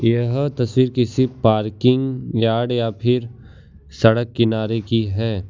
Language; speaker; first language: Hindi; non-native, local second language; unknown